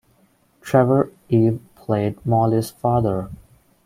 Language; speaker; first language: English; non-native, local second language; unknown